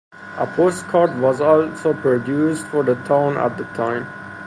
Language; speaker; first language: English; non-native, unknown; Persian